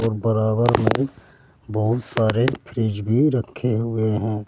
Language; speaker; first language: Hindi; native; Hindi